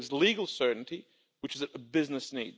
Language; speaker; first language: English; non-native, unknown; Lithuanian